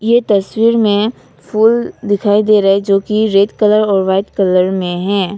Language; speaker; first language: Hindi; non-native, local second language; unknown